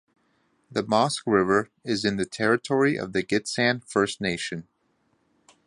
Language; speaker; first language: English; native; English